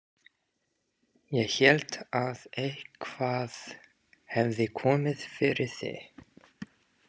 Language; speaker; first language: Icelandic; non-native, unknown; English